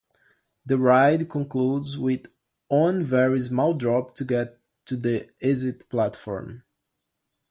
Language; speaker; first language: English; non-native, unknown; Portuguese